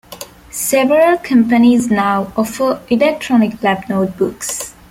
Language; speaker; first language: English; non-native, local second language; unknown